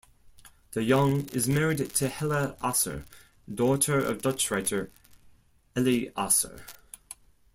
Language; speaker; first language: English; non-native, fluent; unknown